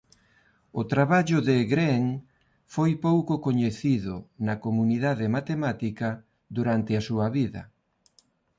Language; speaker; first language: Galician; non-native, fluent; Spanish